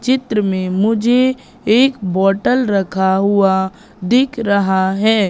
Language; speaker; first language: Hindi; native; Hindi